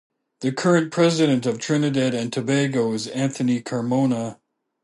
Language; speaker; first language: English; native; English